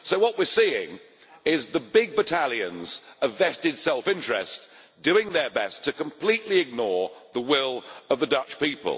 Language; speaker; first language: English; native; English